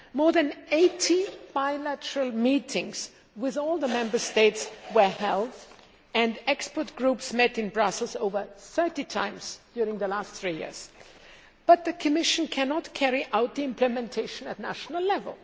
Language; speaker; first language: English; non-native, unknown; German